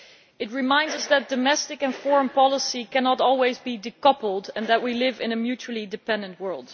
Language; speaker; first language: English; non-native, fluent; Dutch